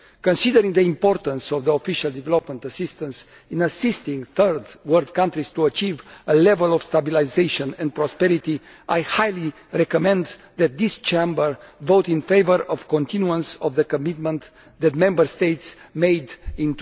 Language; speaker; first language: English; non-native, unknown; Romanian